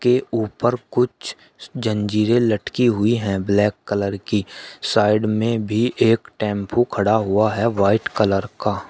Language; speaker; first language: Hindi; native; Hindi